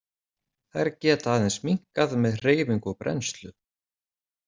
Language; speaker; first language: Icelandic; native; Icelandic